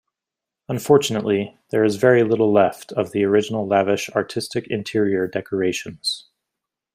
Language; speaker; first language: English; native; English